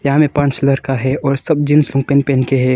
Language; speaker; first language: Hindi; early bilingual, other home language; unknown